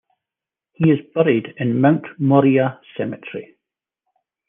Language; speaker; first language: English; native; English